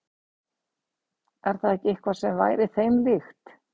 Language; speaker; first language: Icelandic; native; Icelandic